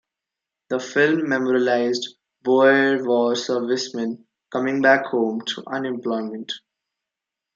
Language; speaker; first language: English; non-native, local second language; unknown